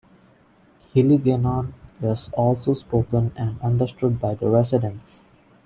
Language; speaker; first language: English; non-native, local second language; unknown